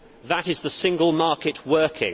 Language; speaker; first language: English; native; English